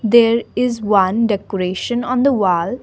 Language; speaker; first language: English; non-native, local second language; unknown